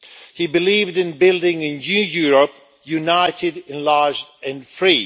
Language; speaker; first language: English; non-native, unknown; Swedish